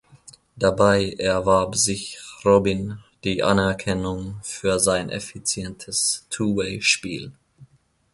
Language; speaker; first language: German; non-native, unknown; Finnish